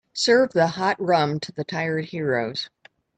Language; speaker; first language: English; native; English